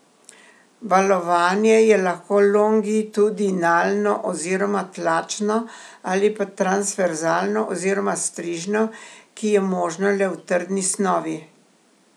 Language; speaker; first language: Slovenian; native; Slovenian